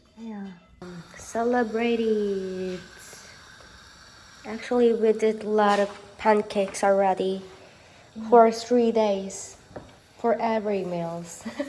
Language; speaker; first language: English; non-native, learner; Korean